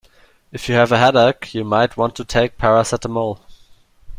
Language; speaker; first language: English; non-native, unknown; German